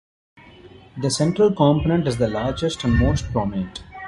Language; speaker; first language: English; non-native, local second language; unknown